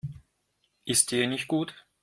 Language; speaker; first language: German; non-native, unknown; Russian